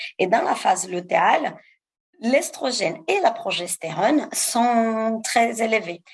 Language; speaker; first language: French; non-native, fluent; Portuguese